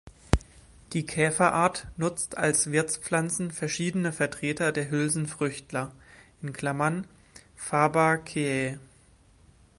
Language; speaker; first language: German; native; German